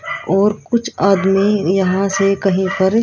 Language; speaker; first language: Hindi; native; Hindi